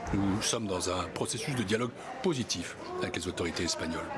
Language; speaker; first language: French; native; French